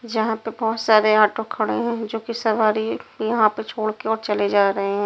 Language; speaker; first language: Hindi; non-native, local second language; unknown